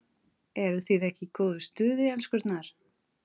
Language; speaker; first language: Icelandic; non-native, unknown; Portuguese